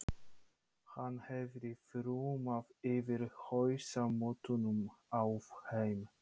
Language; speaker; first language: Icelandic; non-native, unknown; Polish